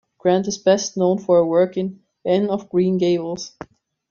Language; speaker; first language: English; non-native, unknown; German